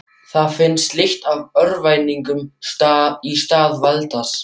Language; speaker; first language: Icelandic; non-native, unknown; German